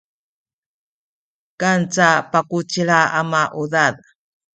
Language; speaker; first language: Sakizaya; native; Sakizaya